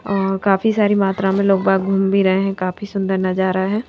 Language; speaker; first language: Hindi; native; Hindi